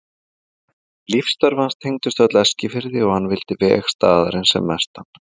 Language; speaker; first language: Icelandic; native; Icelandic